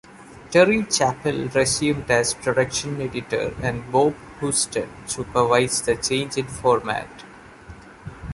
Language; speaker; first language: English; non-native, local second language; Malayalam